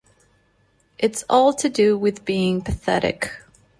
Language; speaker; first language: English; non-native, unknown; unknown